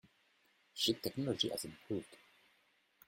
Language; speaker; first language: English; non-native, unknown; French